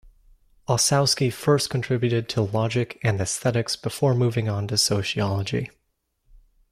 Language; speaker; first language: English; native; English